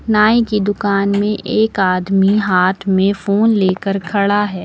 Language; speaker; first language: Hindi; native; Hindi